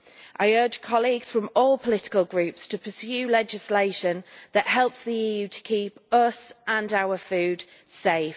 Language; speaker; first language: English; native; English